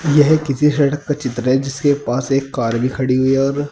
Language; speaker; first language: Hindi; native; Hindi